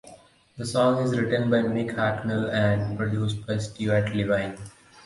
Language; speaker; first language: English; non-native, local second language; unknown